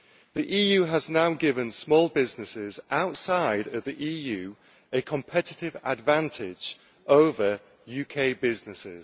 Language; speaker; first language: English; native; English